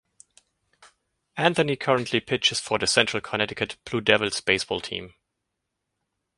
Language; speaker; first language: English; native; English